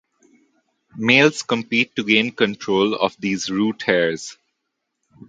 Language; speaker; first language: English; non-native, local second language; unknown